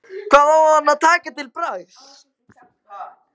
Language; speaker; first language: Icelandic; native; Icelandic